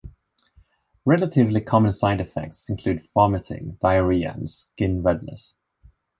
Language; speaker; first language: English; non-native, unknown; Swedish